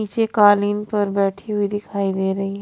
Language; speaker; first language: Hindi; non-native, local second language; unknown